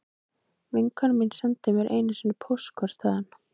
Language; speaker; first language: Icelandic; native; Icelandic